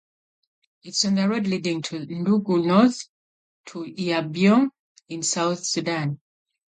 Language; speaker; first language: English; native; English